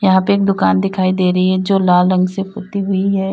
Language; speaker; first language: Hindi; native; Hindi